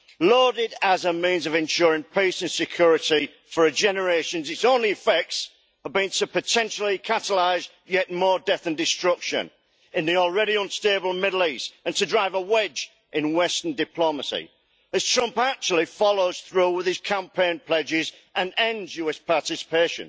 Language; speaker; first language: English; native; English